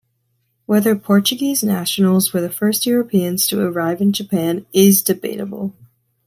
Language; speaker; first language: English; native; English